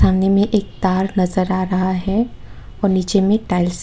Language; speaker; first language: Hindi; non-native, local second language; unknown